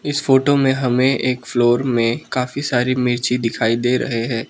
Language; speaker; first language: Hindi; non-native, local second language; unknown